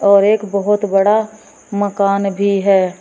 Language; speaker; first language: Hindi; native; Hindi